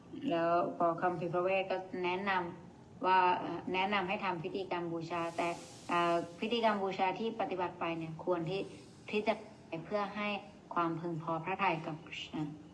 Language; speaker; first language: Thai; native; Thai